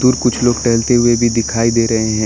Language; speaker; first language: Hindi; non-native, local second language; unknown